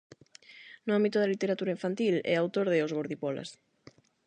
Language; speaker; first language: Galician; non-native, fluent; Spanish